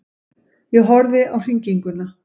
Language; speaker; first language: Icelandic; native; Icelandic